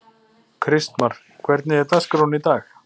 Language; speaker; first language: Icelandic; native; Icelandic